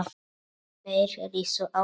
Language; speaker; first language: Icelandic; non-native, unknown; Polish